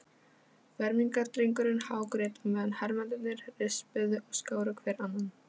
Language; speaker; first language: Icelandic; non-native, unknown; Polish